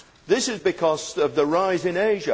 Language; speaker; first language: English; native; English